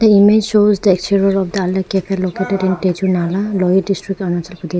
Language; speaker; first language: English; non-native, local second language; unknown